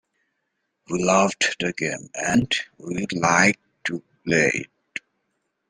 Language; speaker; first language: English; native; English